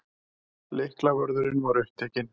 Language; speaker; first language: Icelandic; native; Icelandic